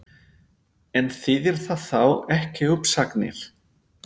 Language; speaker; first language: Icelandic; non-native, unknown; Spanish